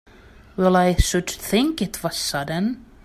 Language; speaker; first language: English; native; English